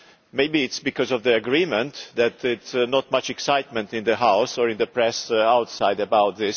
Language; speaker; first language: English; non-native, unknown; Hungarian